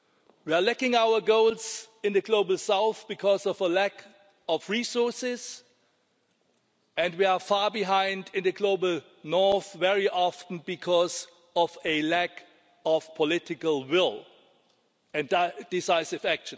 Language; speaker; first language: English; non-native, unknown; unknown